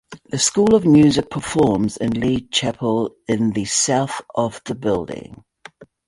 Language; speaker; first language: English; native; English